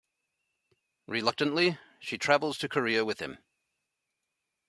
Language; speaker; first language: English; native; English